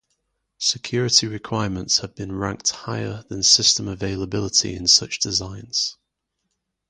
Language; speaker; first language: English; native; English